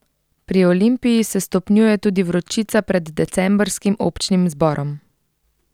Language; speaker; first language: Slovenian; native; Slovenian